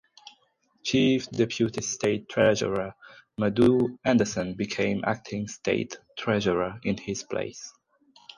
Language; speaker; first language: English; non-native, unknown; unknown